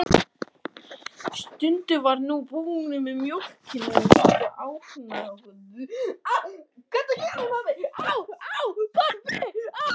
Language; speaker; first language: Icelandic; non-native, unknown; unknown